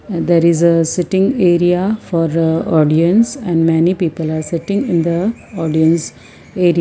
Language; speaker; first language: English; non-native, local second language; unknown